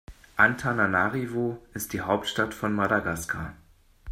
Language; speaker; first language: German; native; German